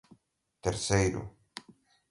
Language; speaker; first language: Portuguese; non-native, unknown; Galician